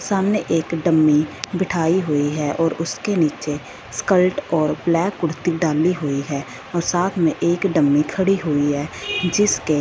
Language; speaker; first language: Hindi; non-native, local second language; Punjabi